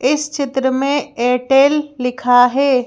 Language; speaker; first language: Hindi; native; Hindi